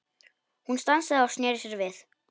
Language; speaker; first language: Icelandic; non-native, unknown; Polish